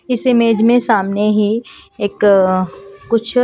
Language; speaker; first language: Hindi; non-native, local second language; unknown